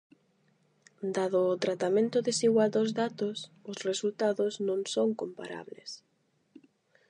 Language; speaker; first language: Galician; non-native, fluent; Spanish